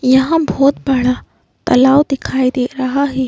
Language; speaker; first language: Hindi; native; Hindi